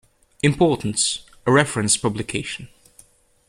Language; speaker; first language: English; native; English